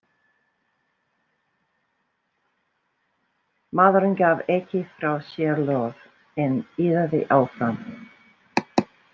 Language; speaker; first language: Icelandic; non-native, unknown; English